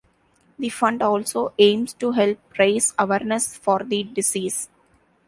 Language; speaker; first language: English; non-native, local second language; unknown